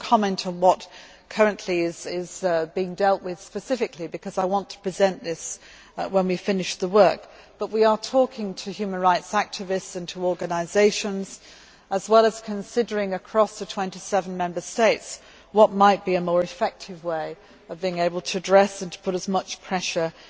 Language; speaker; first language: English; native; English